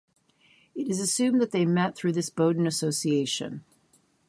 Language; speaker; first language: English; native; English